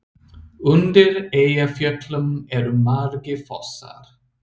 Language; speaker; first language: Icelandic; non-native, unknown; English